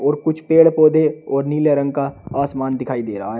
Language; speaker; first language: Hindi; native; Hindi